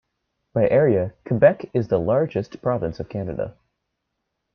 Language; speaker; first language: English; native; English